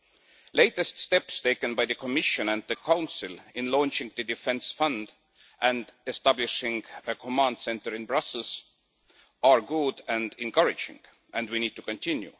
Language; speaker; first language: English; non-native, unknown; Estonian